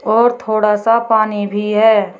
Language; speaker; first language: Hindi; native; Hindi